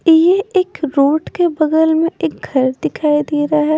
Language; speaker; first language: Hindi; non-native, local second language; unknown